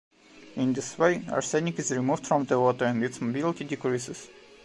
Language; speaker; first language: English; non-native, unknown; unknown